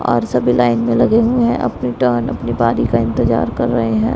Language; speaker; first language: Hindi; non-native, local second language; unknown